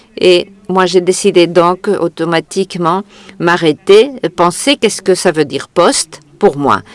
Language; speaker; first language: French; non-native, fluent; Catalan